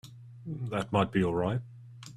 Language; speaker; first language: English; native; English